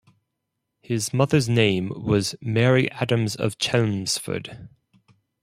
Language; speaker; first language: English; non-native, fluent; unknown